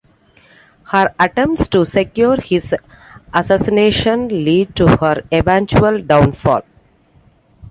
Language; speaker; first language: English; non-native, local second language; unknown